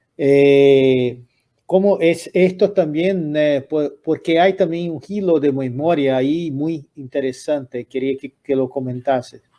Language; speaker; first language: Spanish; non-native, related language; Portuguese